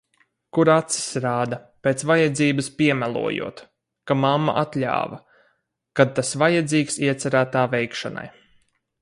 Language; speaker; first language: Latvian; native; Latvian